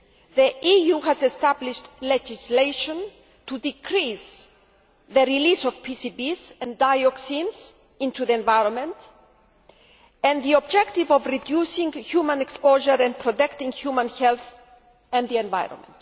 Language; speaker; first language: English; non-native, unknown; Greek